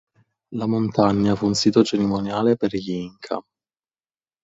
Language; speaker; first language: Italian; native; Italian